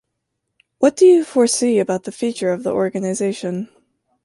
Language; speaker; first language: English; native; English